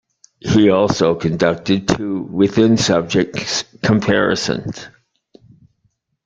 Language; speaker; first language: English; native; English